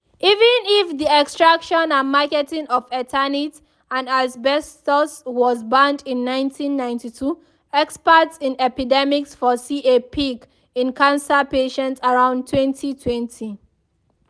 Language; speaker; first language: English; non-native, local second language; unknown